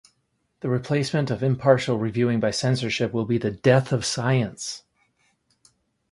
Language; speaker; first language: English; native; English